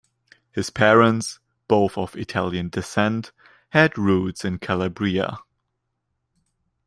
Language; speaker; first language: English; non-native, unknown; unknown